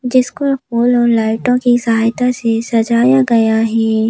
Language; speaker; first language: Hindi; native; Hindi